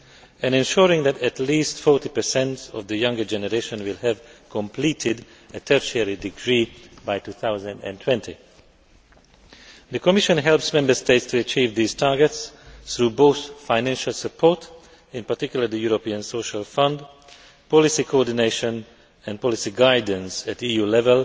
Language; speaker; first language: English; non-native, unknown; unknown